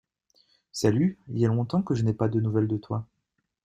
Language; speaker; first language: French; native; French